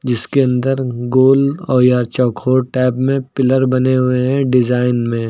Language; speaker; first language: Hindi; native; Hindi